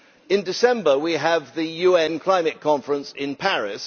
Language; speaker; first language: English; native; English